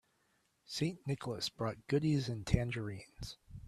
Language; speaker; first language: English; native; English